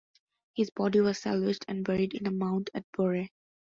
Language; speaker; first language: English; non-native, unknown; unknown